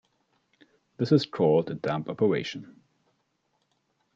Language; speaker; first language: English; non-native, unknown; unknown